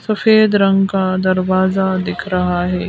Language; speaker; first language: Hindi; native; Hindi